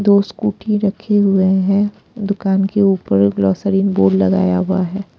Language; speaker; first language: Hindi; non-native, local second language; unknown